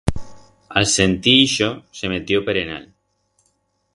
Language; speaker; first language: Aragonese; non-native, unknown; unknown